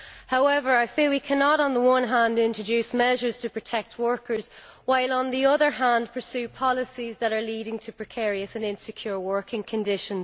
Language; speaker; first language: English; native; English